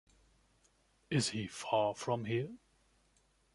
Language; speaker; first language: English; non-native, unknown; German